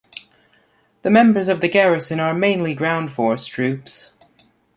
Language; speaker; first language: English; native; English